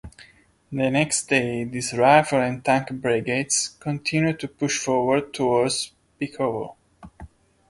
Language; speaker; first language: English; non-native, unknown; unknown